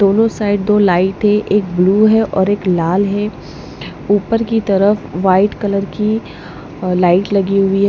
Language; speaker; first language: Hindi; non-native, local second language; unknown